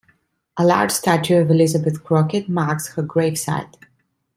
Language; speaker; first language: English; non-native, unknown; Italian